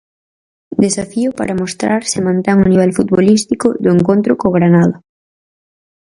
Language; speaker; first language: Galician; native; Galician